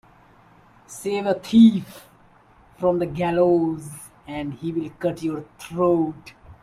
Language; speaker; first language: English; non-native, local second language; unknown